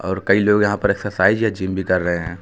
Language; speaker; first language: Hindi; native; Hindi